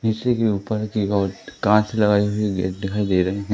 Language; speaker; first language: Hindi; native; Hindi